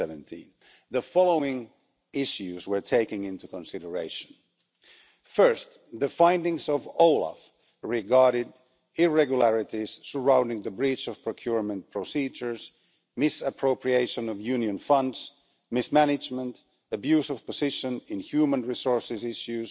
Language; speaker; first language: English; non-native, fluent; Finnish